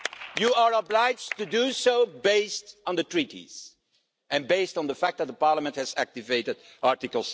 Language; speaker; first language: English; non-native, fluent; Dutch